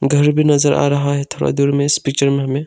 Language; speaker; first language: Hindi; non-native, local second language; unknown